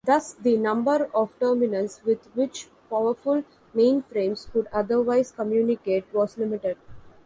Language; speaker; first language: English; non-native, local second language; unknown